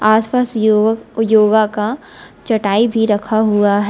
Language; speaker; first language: Hindi; native; Hindi